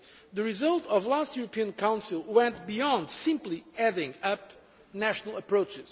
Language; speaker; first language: English; non-native, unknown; Portuguese